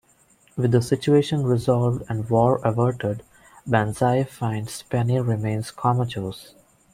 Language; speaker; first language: English; non-native, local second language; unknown